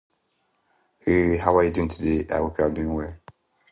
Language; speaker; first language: English; native; English